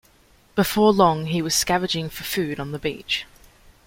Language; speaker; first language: English; native; English